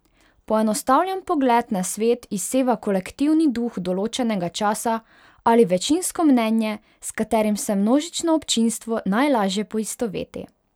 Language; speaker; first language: Slovenian; non-native, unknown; Hungarian